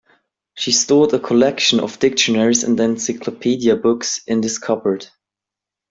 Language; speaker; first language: English; non-native, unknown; German